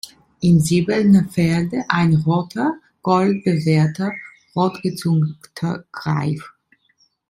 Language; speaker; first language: German; non-native, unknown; Italian